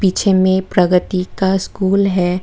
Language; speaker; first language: Hindi; non-native, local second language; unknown